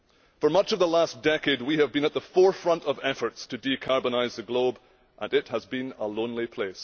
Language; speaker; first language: English; native; English